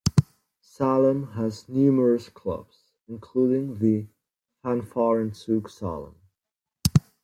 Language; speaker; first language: English; non-native, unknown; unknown